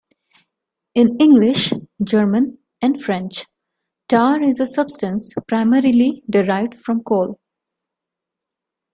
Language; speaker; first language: English; non-native, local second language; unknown